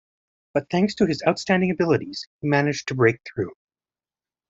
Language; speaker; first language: English; native; English